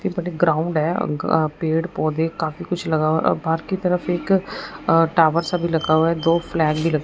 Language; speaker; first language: Hindi; non-native, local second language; Punjabi